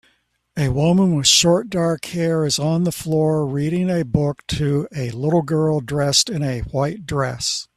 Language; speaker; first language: English; native; English